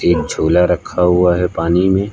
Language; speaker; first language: Hindi; native; Hindi